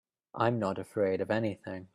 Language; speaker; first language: English; native; English